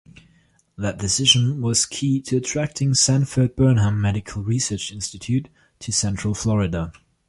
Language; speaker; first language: English; non-native, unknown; German